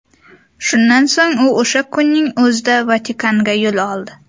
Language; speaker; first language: Uzbek; native; Uzbek